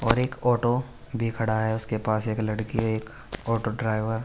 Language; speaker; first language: Hindi; native; Hindi